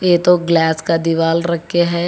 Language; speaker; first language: Hindi; non-native, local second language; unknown